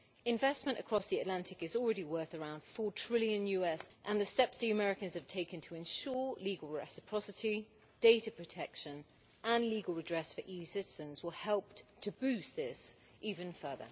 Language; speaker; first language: English; native; English